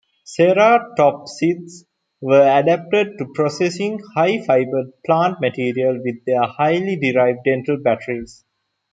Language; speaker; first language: English; non-native, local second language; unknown